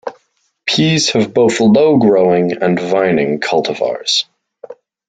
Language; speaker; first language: English; native; English